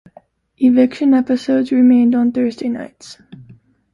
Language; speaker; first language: English; native; English